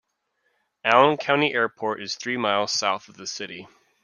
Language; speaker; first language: English; native; English